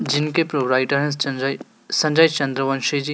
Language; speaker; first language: Hindi; native; Hindi